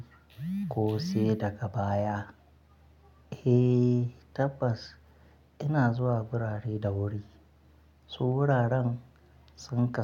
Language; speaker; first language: Hausa; non-native, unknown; Akan